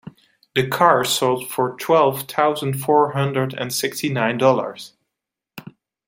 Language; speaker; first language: English; non-native, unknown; Dutch